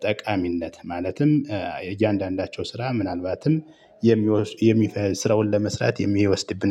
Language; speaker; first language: Amharic; native; Amharic